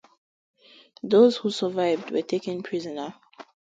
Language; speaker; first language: English; non-native, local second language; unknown